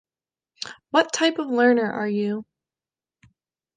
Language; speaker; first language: English; native; English